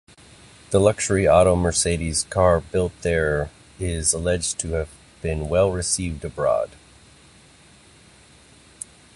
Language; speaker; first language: English; native; English